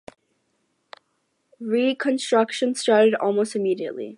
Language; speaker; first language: English; native; English